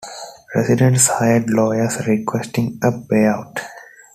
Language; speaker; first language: English; non-native, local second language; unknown